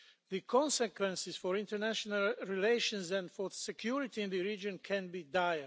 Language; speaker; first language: English; non-native, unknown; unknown